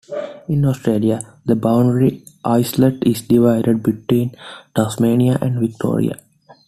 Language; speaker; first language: English; non-native, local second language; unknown